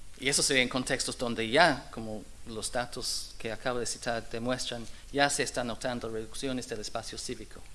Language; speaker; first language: Spanish; non-native, fluent; English